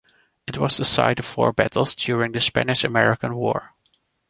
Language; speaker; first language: English; non-native, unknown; Dutch